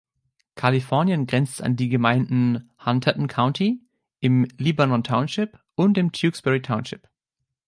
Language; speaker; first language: German; native; German